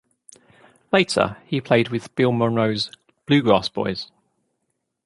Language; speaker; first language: English; native; English